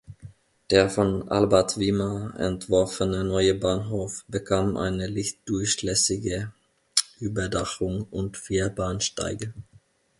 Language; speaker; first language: German; non-native, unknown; Finnish